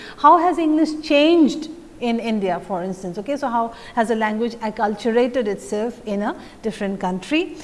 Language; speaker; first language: English; non-native, local second language; Assamese